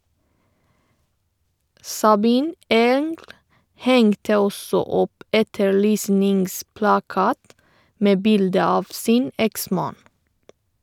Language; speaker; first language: Norwegian; non-native, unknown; Persian